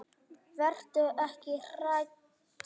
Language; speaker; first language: Icelandic; native; Icelandic